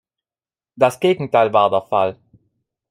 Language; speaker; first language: German; non-native, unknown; Italian